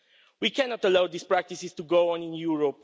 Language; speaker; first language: English; non-native, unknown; Romanian